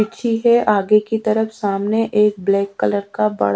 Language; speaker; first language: Hindi; native; Hindi